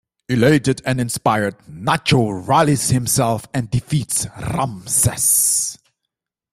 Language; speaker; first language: English; non-native, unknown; Dutch